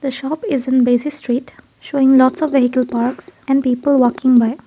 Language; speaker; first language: English; non-native, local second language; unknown